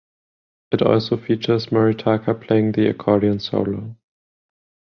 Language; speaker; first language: English; non-native, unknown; German